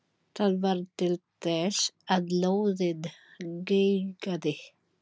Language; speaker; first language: Icelandic; non-native, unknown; Filipino